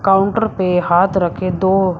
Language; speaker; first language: Hindi; native; Hindi